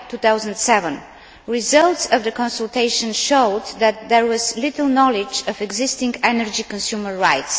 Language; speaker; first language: English; non-native, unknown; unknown